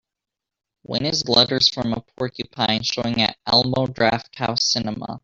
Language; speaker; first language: English; native; English